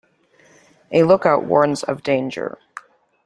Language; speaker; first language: English; native; English